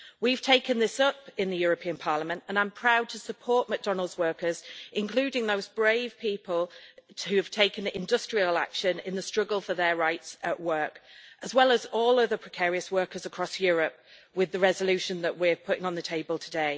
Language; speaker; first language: English; native; English